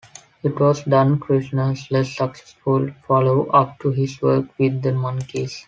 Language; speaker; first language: English; non-native, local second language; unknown